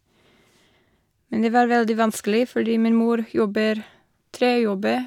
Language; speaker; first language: Norwegian; non-native, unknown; English